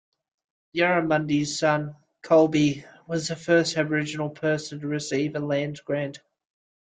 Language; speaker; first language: English; native; English